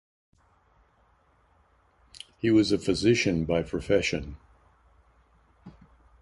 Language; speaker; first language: English; native; English